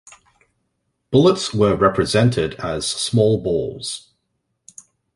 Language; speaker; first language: English; native; English